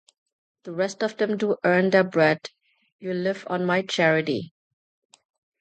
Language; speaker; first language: English; non-native, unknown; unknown